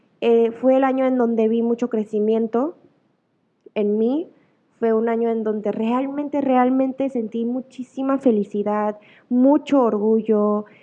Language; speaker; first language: Spanish; early bilingual, other home language; Korean